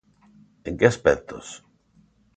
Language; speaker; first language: Galician; non-native, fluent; Spanish